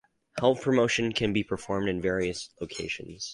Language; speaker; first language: English; native; English